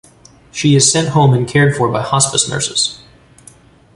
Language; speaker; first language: English; native; English